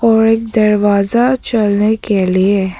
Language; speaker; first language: Hindi; non-native, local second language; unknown